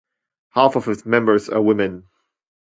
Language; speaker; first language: English; non-native, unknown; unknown